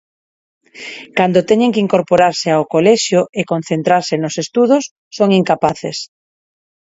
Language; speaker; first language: Galician; non-native, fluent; Spanish